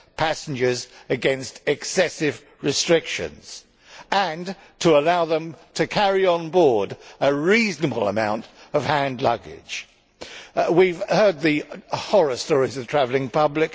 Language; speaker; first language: English; native; English